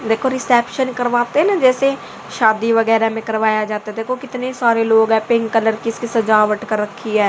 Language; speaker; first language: Hindi; native; Hindi